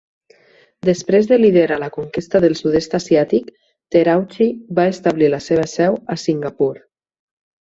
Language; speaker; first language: Catalan; native; Catalan